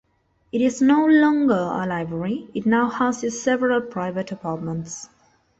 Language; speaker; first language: English; non-native, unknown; Spanish